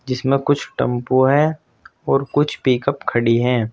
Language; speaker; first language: Hindi; native; Hindi